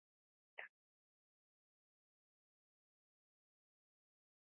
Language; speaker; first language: English; non-native, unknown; Persian